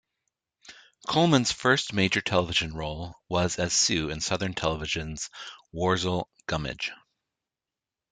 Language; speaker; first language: English; native; English